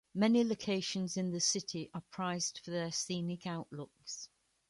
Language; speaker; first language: English; native; English